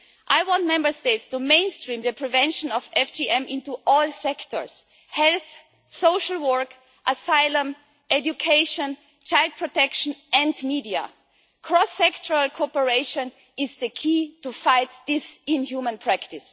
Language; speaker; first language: English; non-native, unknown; German